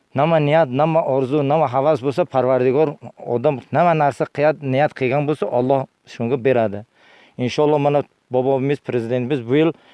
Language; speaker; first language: Uzbek; non-native, local second language; Tajik